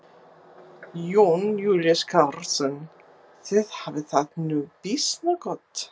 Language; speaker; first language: Icelandic; non-native, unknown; English